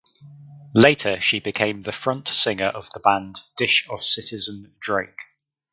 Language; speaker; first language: English; native; English